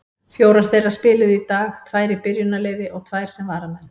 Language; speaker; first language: Icelandic; native; Icelandic